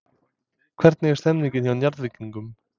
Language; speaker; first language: Icelandic; non-native, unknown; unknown